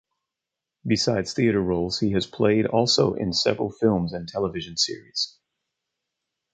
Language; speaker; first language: English; native; English